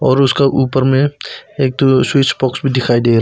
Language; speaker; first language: Hindi; non-native, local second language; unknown